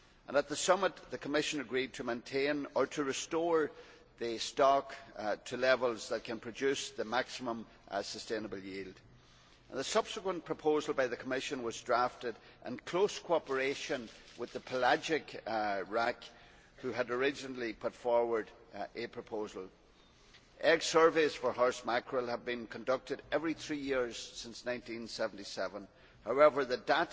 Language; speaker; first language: English; native; English